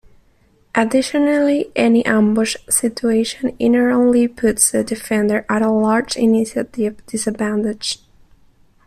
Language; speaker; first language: English; non-native, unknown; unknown